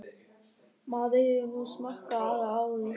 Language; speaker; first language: Icelandic; non-native, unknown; German